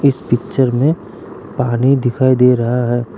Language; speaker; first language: Hindi; non-native, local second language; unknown